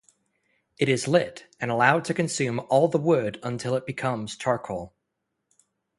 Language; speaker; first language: English; native; English